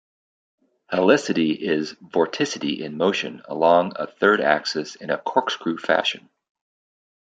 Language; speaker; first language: English; native; English